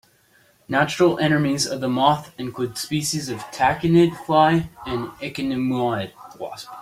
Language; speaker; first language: English; native; English